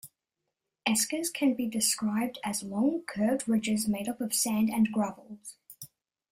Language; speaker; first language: English; native; English